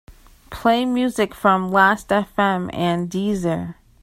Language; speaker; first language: English; native; English